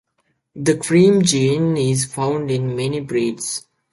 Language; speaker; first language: English; native; English